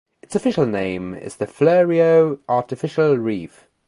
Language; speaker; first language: English; native; English